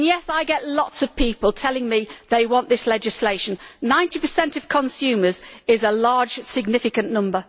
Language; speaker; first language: English; native; English